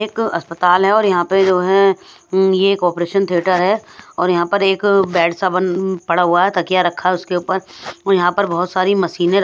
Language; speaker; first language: Hindi; non-native, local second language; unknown